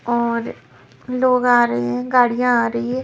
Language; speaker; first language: Hindi; non-native, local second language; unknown